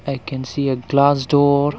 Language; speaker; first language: English; non-native, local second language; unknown